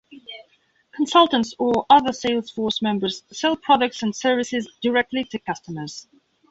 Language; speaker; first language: English; non-native, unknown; Belarusian